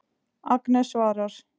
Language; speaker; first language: Icelandic; native; Icelandic